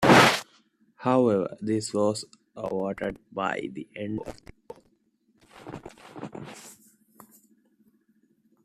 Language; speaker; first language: English; non-native, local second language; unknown